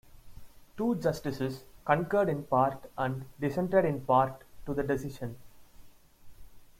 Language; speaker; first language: English; non-native, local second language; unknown